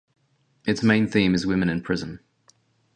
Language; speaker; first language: English; native; English